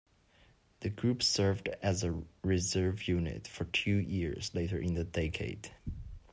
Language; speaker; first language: English; non-native, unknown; Chinese